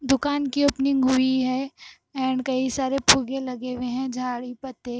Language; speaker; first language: Hindi; non-native, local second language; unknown